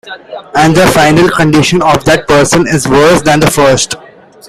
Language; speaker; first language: English; non-native, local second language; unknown